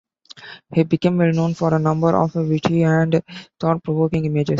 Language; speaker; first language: English; non-native, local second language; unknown